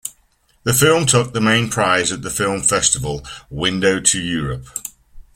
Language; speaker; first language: English; native; English